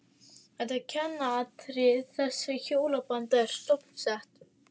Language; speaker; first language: Icelandic; native; Icelandic